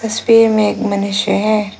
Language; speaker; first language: Hindi; non-native, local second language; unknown